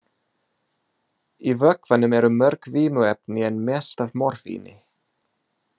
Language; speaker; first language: Icelandic; non-native, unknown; English